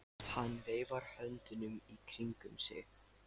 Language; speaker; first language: Icelandic; non-native, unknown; Lithuanian